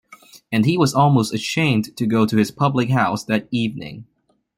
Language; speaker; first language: English; non-native, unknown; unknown